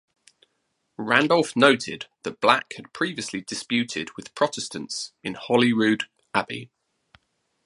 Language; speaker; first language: English; native; English